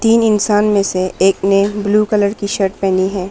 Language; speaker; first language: Hindi; non-native, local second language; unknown